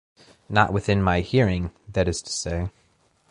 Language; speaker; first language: English; native; English